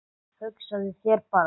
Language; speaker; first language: Icelandic; non-native, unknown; English